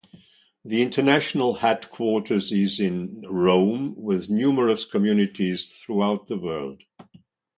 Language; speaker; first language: English; non-native, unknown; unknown